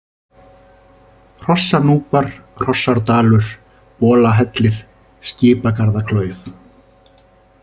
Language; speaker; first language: Icelandic; native; Icelandic